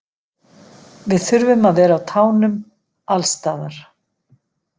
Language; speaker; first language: Icelandic; native; Icelandic